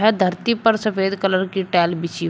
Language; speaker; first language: Hindi; native; Hindi